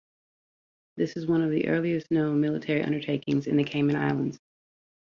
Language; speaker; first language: English; native; English